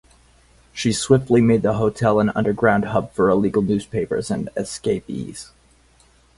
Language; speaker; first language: English; native; English